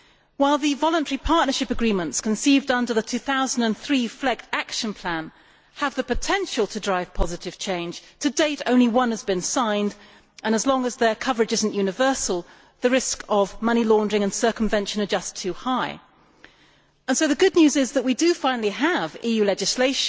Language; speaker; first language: English; native; English